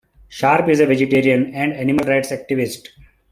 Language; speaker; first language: English; non-native, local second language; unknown